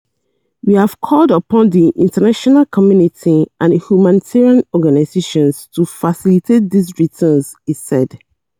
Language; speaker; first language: English; non-native, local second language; Yoruba